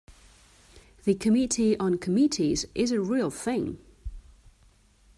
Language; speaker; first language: English; non-native, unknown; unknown